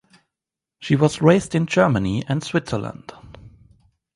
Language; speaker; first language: English; non-native, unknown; German